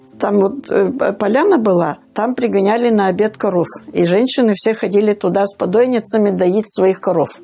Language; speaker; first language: Russian; non-native, local second language; German